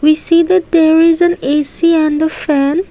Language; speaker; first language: English; non-native, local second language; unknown